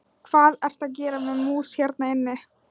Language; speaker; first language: Icelandic; non-native, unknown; Thai